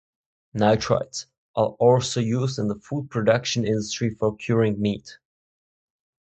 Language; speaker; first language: English; non-native, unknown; Czech